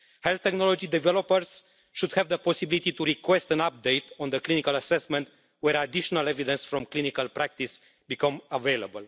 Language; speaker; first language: English; non-native, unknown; Romanian